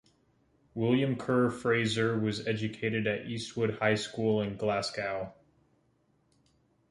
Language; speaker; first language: English; native; English